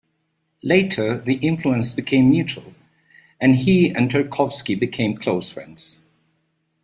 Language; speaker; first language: English; native; English